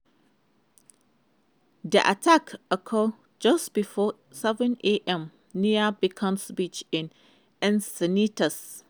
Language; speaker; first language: English; non-native, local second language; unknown